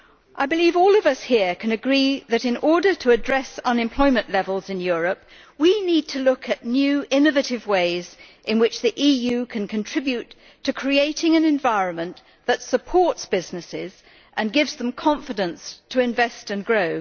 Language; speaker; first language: English; native; English